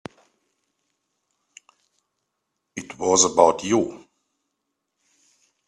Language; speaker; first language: English; native; English